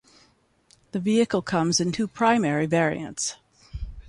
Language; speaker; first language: English; native; English